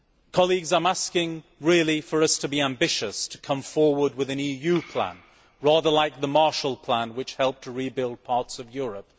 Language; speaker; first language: English; native; English